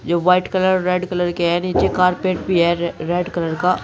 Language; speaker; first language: Hindi; native; Hindi